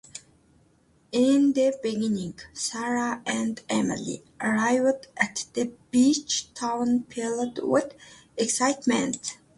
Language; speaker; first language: English; native; English